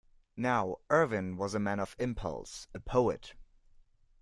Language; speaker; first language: English; non-native, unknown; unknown